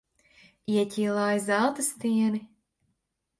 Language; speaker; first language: Latvian; native; Latvian